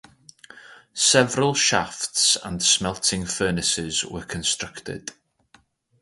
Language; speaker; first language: English; native; English